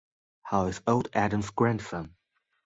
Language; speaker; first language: English; non-native, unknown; Chinese